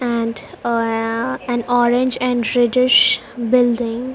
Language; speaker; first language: English; non-native, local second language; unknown